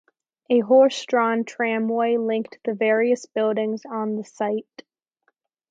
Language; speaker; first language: English; native; English